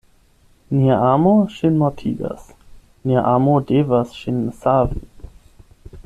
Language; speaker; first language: Esperanto; non-native, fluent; German